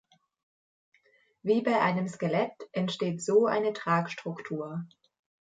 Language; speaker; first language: German; native; German